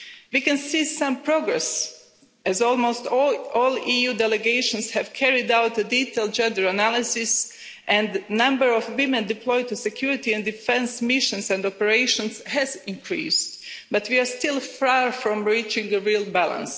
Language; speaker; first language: English; non-native, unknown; Croatian